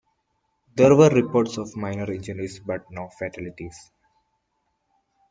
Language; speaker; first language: English; non-native, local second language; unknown